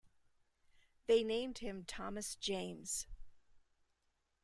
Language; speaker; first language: English; native; English